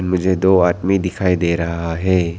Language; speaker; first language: Hindi; non-native, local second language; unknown